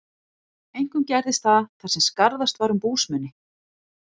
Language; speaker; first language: Icelandic; native; Icelandic